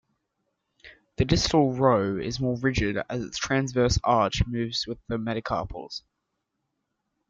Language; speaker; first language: English; native; English